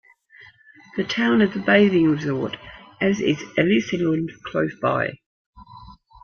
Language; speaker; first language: English; native; English